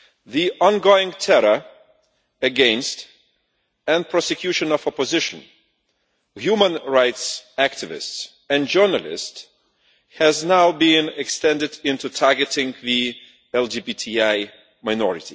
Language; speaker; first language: English; non-native, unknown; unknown